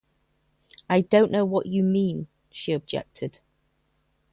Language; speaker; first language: English; native; English